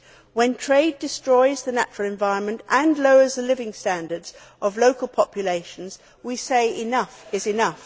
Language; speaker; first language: English; native; English